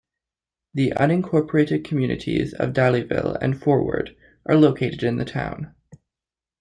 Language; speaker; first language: English; native; English